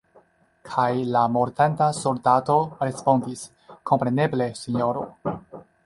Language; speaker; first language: Esperanto; non-native, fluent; Chinese